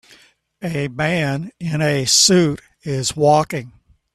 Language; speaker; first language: English; native; English